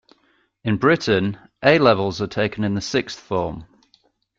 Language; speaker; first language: English; native; English